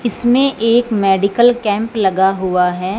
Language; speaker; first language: Hindi; non-native, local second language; Punjabi